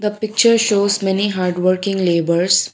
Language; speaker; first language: English; non-native, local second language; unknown